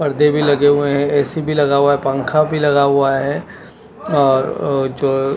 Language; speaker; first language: Hindi; non-native, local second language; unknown